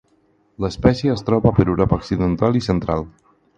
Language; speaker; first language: Catalan; non-native, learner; Spanish